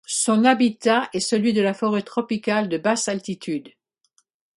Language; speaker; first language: French; non-native, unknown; English